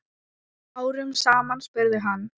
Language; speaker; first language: Icelandic; non-native, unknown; Thai